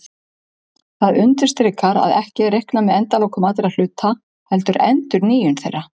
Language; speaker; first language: Icelandic; native; Icelandic